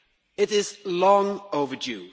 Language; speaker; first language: English; non-native, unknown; Swedish